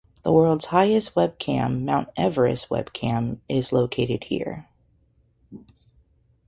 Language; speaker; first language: English; native; English